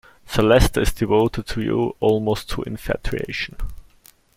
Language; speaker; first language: English; non-native, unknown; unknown